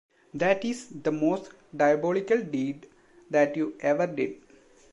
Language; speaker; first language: English; non-native, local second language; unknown